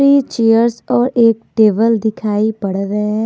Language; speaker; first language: Hindi; native; Hindi